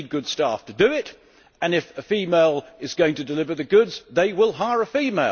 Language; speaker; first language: English; native; English